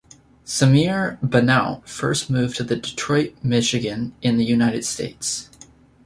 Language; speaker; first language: English; native; English